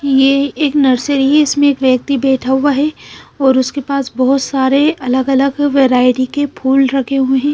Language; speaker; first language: Hindi; non-native, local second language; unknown